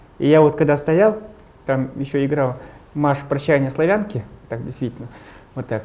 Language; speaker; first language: Russian; non-native, local second language; Evenki